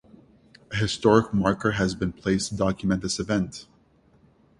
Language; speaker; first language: English; native; English